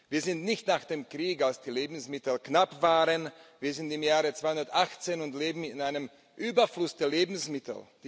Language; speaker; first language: German; non-native, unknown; Slovak